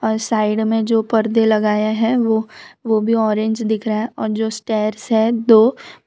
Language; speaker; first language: Hindi; non-native, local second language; Gujarati